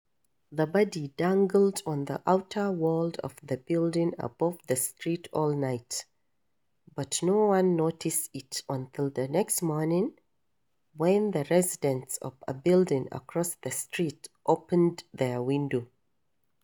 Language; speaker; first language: English; non-native, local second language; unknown